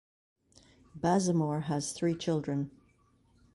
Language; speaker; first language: English; native; English